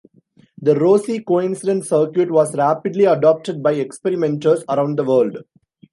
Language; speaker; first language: English; non-native, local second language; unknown